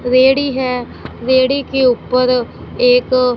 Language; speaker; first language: Hindi; non-native, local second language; Punjabi